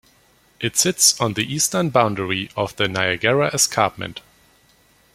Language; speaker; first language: English; non-native, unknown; German